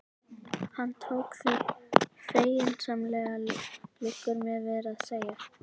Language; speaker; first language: Icelandic; native; Icelandic